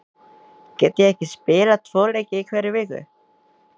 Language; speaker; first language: Icelandic; non-native, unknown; Indonesian